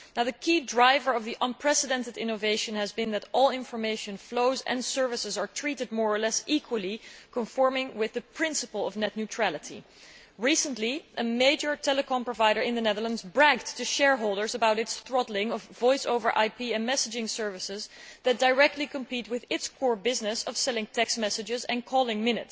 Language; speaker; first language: English; non-native, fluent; Dutch